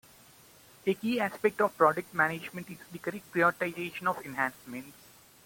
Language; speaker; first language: English; non-native, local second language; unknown